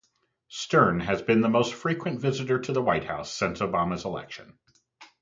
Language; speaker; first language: English; native; English